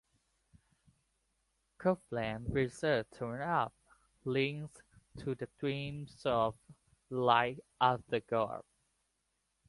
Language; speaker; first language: English; non-native, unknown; Thai